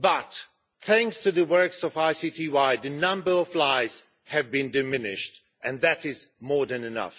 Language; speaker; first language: English; non-native, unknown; Swedish